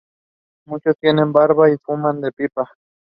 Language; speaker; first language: English; non-native, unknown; Spanish